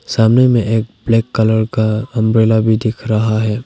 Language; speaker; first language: Hindi; non-native, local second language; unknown